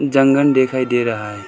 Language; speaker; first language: Hindi; non-native, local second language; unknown